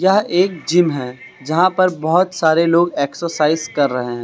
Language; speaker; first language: Hindi; native; Hindi